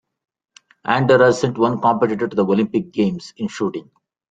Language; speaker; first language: English; non-native, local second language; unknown